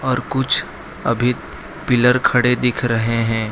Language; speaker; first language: Hindi; non-native, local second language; Gujarati